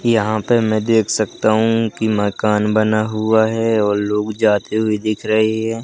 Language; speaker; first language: Hindi; native; Hindi